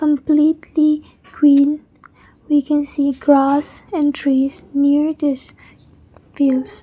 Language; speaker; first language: English; non-native, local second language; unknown